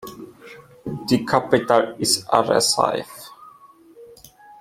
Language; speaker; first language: English; non-native, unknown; Polish